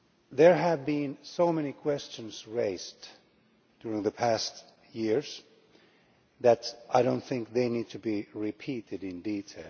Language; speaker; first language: English; non-native, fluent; Finnish